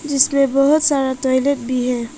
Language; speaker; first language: Hindi; non-native, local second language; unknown